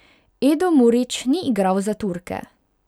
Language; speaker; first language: Slovenian; non-native, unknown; Hungarian